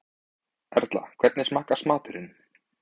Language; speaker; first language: Icelandic; native; Icelandic